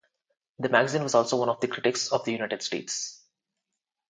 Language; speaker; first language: English; non-native, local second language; Telugu